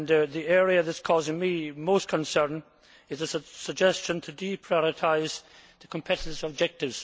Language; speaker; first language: English; native; English